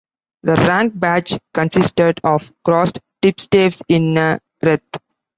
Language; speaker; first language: English; non-native, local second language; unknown